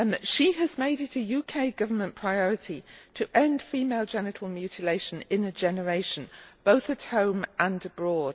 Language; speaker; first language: English; native; English